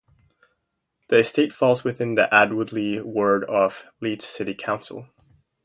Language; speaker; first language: English; native; English